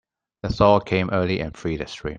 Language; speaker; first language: English; non-native, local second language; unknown